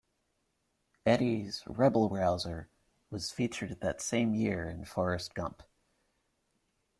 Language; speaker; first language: English; native; English